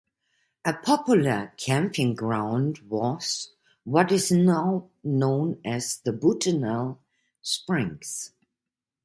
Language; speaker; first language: English; non-native, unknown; German